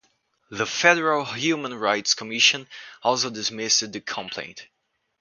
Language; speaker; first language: English; non-native, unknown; Portuguese